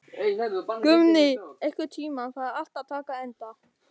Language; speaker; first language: Icelandic; non-native, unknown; German